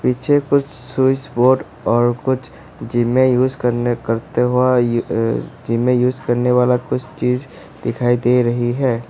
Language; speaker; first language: Hindi; non-native, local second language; Assamese